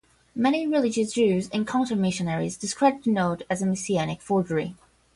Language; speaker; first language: English; non-native, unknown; Portuguese